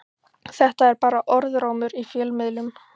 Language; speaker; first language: Icelandic; native; Icelandic